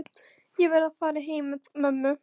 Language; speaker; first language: Icelandic; non-native, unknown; Polish